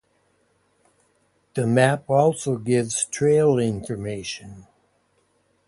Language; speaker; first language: English; native; English